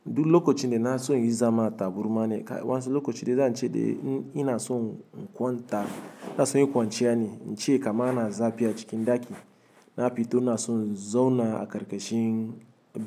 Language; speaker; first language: Hausa; non-native, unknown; Igbo